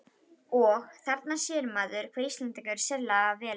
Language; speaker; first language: Icelandic; native; Icelandic